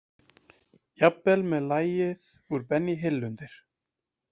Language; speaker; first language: Icelandic; native; Icelandic